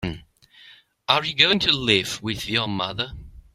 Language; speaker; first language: English; native; English